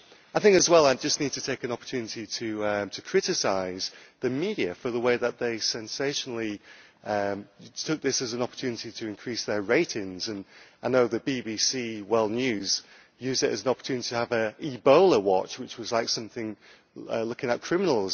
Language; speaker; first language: English; native; English